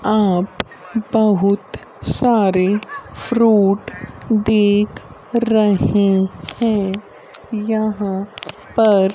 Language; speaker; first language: Hindi; native; Hindi